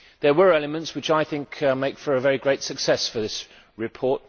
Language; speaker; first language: English; native; English